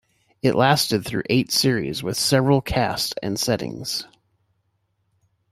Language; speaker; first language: English; native; English